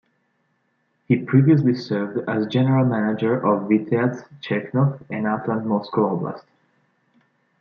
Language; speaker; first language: English; non-native, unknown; Italian